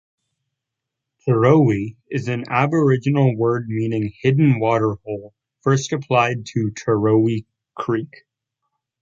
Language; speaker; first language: English; native; English